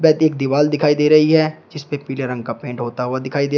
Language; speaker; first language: Hindi; native; Hindi